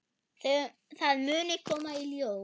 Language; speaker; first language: Icelandic; non-native, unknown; German